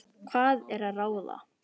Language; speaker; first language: Icelandic; native; Icelandic